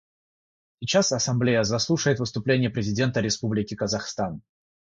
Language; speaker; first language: Russian; non-native, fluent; Georgian